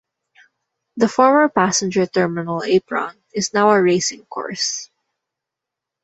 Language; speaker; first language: English; non-native, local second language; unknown